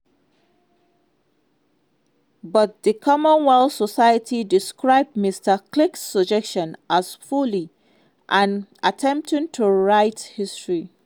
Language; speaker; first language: English; non-native, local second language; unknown